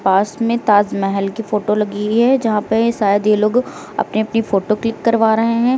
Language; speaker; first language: Hindi; native; Hindi